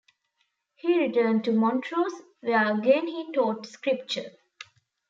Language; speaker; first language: English; non-native, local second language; Tamil